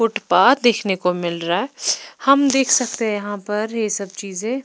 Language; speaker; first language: Hindi; non-native, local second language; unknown